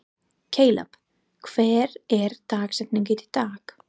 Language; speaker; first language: Icelandic; non-native, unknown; English